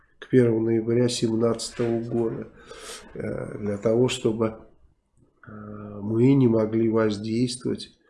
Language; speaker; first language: Russian; native; Russian